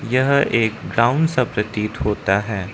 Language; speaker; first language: Hindi; non-native, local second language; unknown